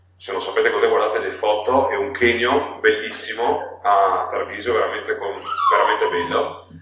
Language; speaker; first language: Italian; non-native, fluent; Polish